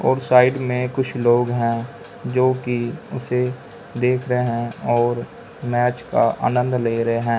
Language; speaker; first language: Hindi; non-native, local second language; Punjabi